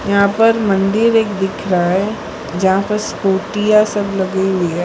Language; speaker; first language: Hindi; non-native, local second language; Gujarati